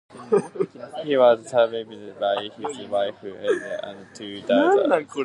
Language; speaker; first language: English; non-native, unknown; Japanese